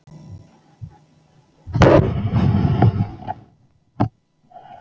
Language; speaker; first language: Icelandic; non-native, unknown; English